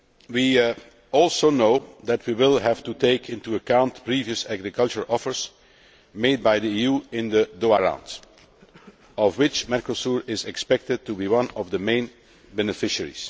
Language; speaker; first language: English; non-native, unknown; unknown